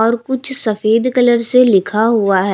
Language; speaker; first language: Hindi; native; Hindi